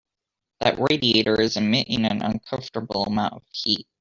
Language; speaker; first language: English; native; English